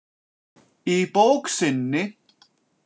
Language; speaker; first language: Icelandic; native; Icelandic